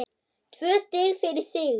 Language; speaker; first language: Icelandic; non-native, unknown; German